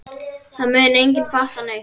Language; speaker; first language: Icelandic; native; Icelandic